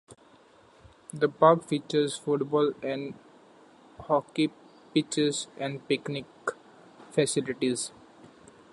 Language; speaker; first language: English; non-native, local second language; Marathi